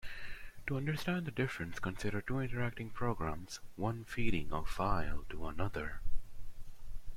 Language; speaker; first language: English; non-native, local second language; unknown